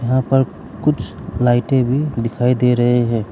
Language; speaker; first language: Hindi; non-native, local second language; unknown